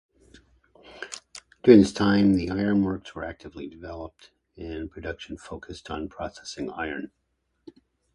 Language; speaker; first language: English; native; English